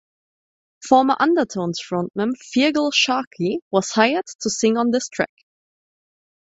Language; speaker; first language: English; non-native, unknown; German